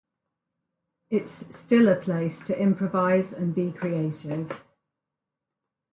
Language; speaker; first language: English; native; English